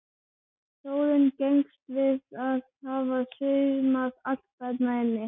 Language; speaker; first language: Icelandic; native; Icelandic